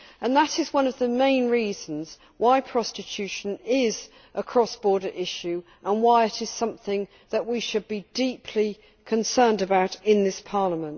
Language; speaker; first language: English; native; English